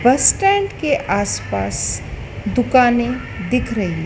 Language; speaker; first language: Hindi; native; Hindi